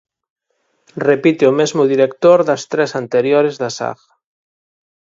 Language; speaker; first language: Galician; native; Galician